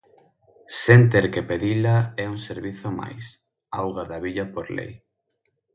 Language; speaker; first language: Galician; native; Galician